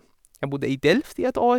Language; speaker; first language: Norwegian; non-native, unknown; Persian